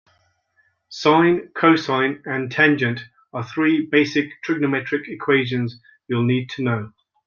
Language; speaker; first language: English; native; English